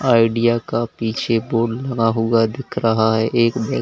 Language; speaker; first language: Hindi; native; Hindi